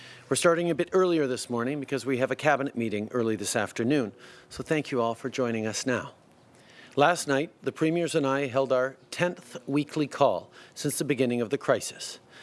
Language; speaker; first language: English; native; English